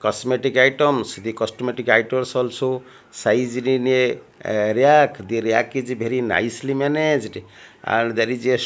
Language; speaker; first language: English; non-native, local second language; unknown